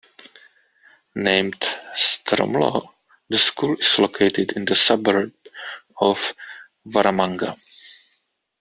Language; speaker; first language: English; non-native, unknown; Czech